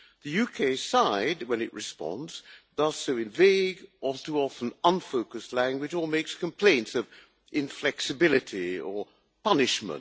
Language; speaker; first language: English; non-native, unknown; Hungarian